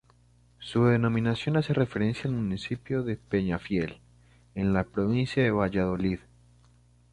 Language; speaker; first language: Spanish; native; Spanish